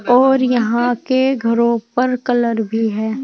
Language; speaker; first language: Hindi; native; Hindi